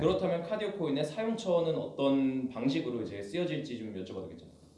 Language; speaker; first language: Korean; native; Korean